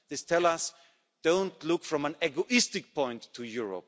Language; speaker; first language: English; non-native, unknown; German